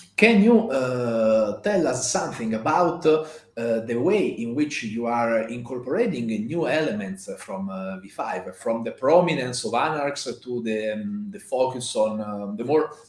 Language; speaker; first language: English; non-native, fluent; Italian